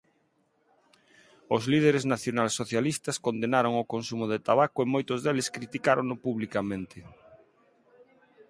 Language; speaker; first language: Galician; non-native, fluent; Spanish